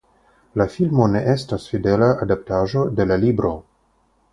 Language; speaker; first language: Esperanto; non-native, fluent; Russian